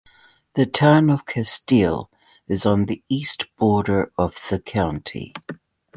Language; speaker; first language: English; native; English